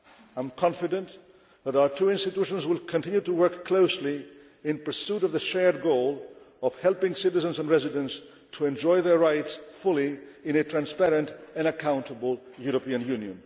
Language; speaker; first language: English; non-native, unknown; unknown